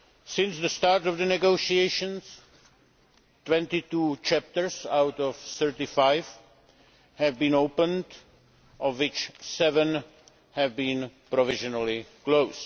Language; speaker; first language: English; non-native, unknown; Czech